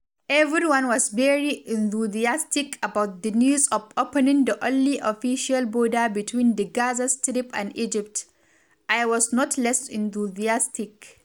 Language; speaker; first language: English; non-native, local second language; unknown